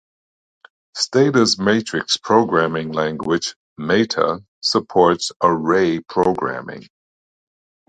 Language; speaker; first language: English; native; English